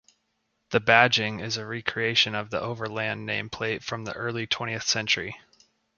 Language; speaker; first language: English; native; English